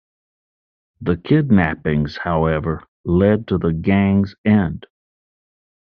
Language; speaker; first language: English; native; English